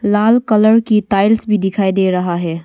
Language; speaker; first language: Hindi; non-native, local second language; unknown